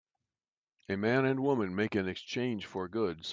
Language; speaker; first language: English; native; English